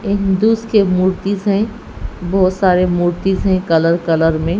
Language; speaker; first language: Hindi; native; Hindi